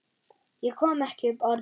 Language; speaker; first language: Icelandic; non-native, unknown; German